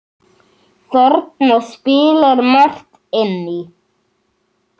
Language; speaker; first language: Icelandic; native; Icelandic